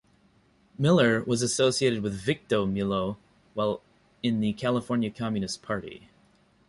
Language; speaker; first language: English; native; English